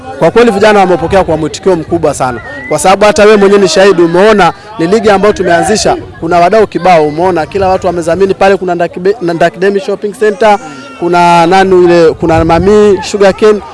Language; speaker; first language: Swahili; native; Swahili